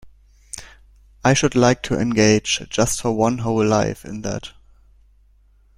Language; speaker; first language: English; non-native, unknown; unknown